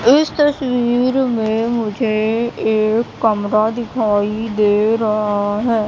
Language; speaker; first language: Hindi; native; Hindi